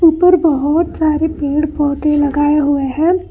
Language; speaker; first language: Hindi; non-native, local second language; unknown